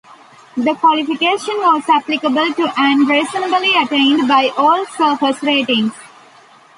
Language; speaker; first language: English; non-native, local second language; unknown